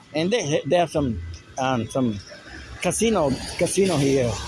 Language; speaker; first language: English; non-native, local second language; Spanish